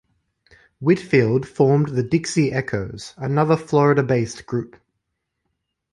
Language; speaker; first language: English; native; English